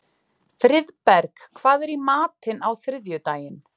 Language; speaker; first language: Icelandic; native; Icelandic